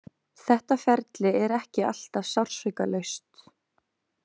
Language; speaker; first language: Icelandic; native; Icelandic